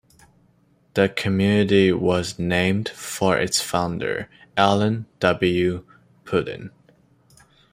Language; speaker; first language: English; non-native, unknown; Chinese